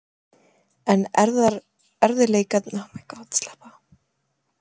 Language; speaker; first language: Icelandic; native; Icelandic